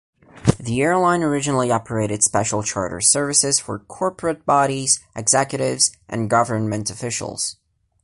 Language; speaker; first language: English; non-native, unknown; Portuguese